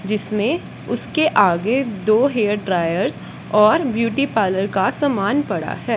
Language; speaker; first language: Hindi; non-native, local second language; Punjabi